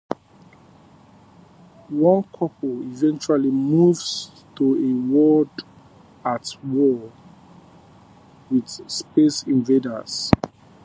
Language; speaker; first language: English; native; English